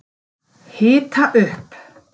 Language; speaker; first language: Icelandic; native; Icelandic